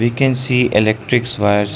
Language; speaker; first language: English; non-native, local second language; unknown